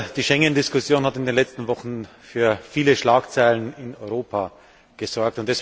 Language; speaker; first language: German; native; German